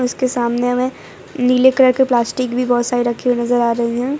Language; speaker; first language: Hindi; non-native, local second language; Gujarati